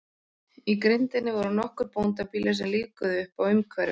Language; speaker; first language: Icelandic; native; Icelandic